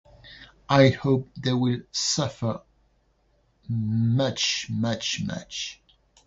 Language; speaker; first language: English; non-native, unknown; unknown